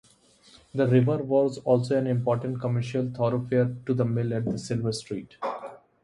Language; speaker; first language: English; non-native, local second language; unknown